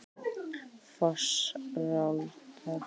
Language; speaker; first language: Icelandic; native; Icelandic